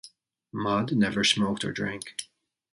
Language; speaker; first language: English; native; English